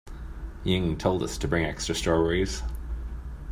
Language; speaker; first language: English; native; English